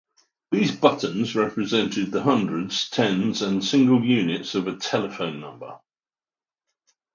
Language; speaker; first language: English; native; English